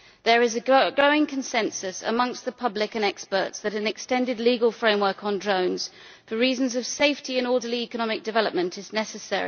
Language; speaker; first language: English; native; English